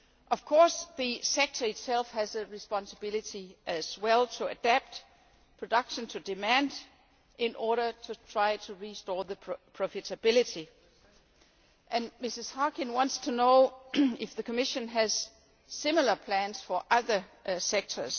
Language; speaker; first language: English; non-native, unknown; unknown